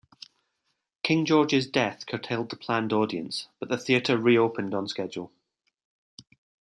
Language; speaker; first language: English; native; English